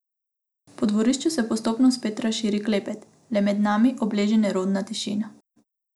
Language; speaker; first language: Slovenian; non-native, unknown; Macedonian